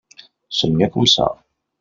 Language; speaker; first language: French; non-native, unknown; English